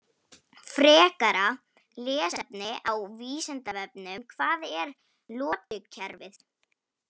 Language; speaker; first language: Icelandic; non-native, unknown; Polish